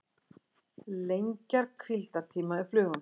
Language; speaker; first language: Icelandic; native; Icelandic